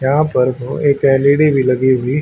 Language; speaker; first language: Hindi; native; Hindi